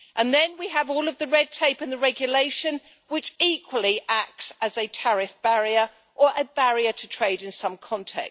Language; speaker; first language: English; native; English